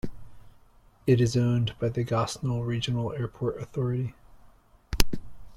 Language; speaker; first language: English; native; English